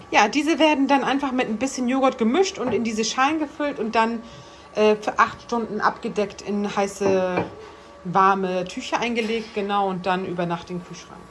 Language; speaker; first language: German; early bilingual, other home language; Turkish